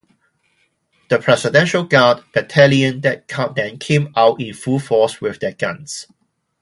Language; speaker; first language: English; non-native, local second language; Cantonese